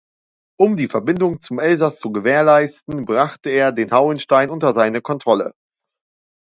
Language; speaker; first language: German; native; German